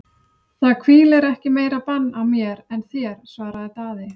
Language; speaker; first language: Icelandic; native; Icelandic